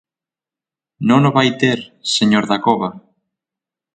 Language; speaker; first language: Galician; native; Galician